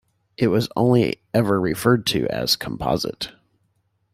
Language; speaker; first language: English; native; English